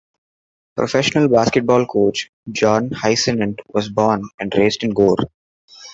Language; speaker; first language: English; non-native, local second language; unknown